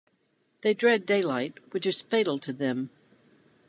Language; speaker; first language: English; native; English